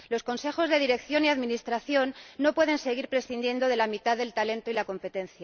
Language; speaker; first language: Spanish; native; Spanish